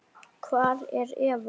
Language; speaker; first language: Icelandic; native; Icelandic